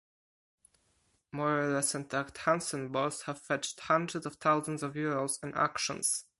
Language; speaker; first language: English; non-native, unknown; Polish